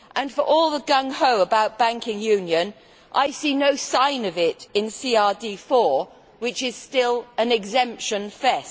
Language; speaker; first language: English; native; English